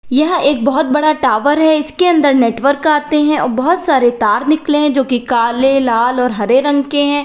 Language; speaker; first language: Hindi; native; Hindi